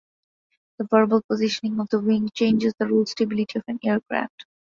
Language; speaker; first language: English; non-native, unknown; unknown